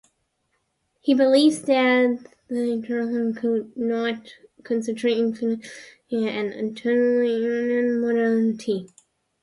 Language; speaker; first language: English; native; English